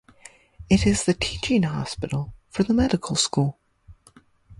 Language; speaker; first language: English; native; English